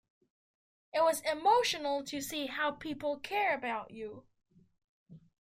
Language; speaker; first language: English; native; English